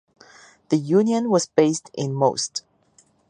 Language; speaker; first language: English; non-native, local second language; Cantonese